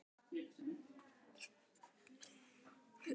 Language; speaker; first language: Icelandic; native; Icelandic